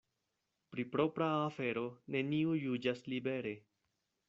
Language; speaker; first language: Esperanto; non-native, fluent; Spanish